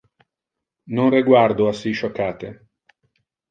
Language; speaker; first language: Interlingua; non-native, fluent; Italian